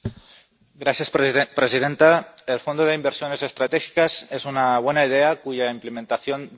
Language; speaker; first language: Spanish; non-native, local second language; Catalan